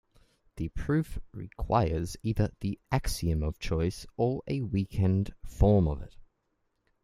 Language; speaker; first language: English; native; English